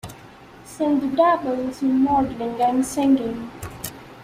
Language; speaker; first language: English; non-native, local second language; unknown